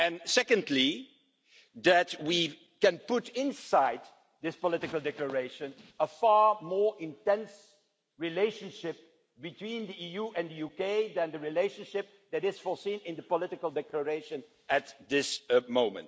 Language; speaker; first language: English; non-native, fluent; Dutch